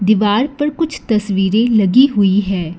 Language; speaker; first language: Hindi; non-native, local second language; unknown